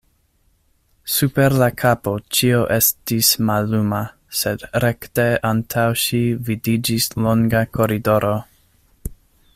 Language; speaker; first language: Esperanto; non-native, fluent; English